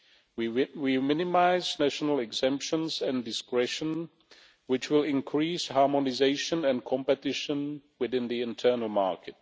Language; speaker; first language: English; non-native, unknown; Czech